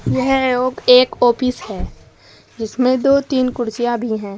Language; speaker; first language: Hindi; native; Hindi